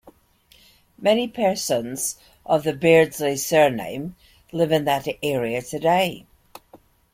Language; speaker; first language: English; native; English